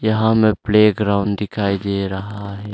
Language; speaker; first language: Hindi; early bilingual, other home language; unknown